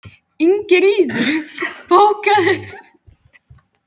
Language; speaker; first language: Icelandic; native; Icelandic